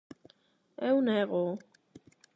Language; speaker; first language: Galician; non-native, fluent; Spanish